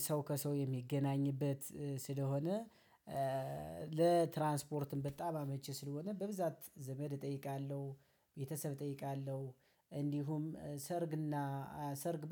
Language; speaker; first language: Amharic; native; Amharic